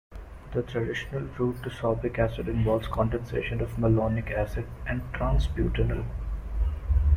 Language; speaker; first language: English; non-native, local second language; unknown